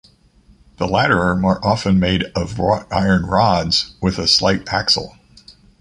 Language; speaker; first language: English; native; English